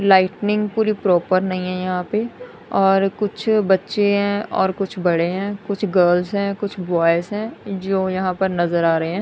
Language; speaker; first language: Hindi; non-native, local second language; Punjabi